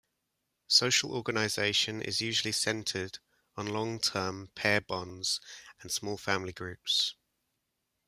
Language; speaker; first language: English; native; English